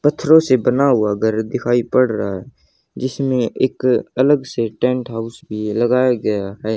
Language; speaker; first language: Hindi; native; Hindi